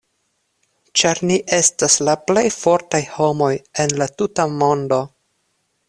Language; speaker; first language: Esperanto; non-native, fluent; Russian